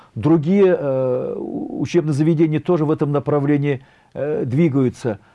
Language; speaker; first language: Russian; non-native, local second language; Tatar